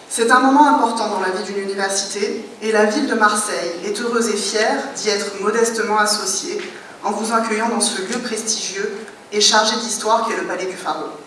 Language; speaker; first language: French; native; French